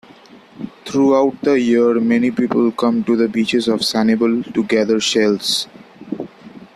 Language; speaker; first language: English; non-native, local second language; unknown